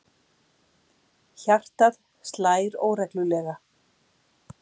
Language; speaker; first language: Icelandic; native; Icelandic